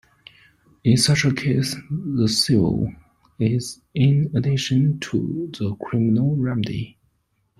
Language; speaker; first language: English; non-native, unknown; Chinese